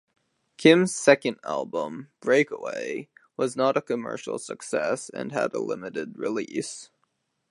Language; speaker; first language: English; native; English